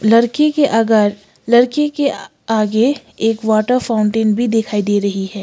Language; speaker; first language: Hindi; non-native, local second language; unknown